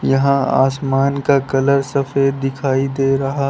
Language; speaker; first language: Hindi; native; Hindi